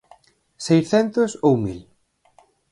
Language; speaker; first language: Galician; native; Galician